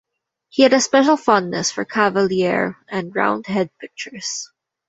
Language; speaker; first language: English; non-native, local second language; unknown